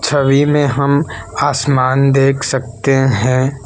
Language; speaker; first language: Hindi; non-native, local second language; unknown